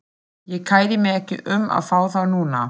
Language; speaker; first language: Icelandic; non-native, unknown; German